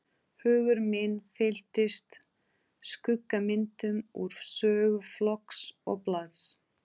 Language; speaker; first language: Icelandic; non-native, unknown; Portuguese